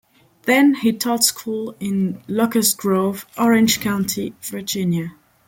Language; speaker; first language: English; non-native, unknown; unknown